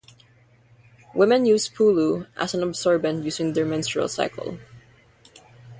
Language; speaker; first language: English; non-native, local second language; Filipino